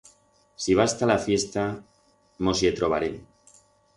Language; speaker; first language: Aragonese; non-native, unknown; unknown